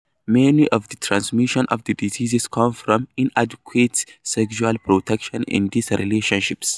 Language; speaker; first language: English; non-native, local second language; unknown